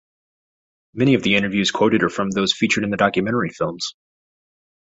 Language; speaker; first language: English; native; English